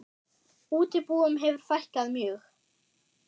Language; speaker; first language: Icelandic; non-native, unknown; German